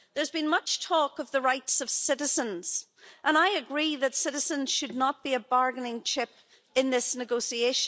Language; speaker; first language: English; native; English